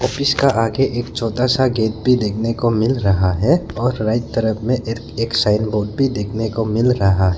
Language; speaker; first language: Hindi; non-native, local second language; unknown